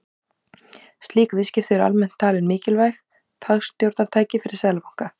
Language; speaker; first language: Icelandic; native; Icelandic